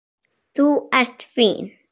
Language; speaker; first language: Icelandic; native; Icelandic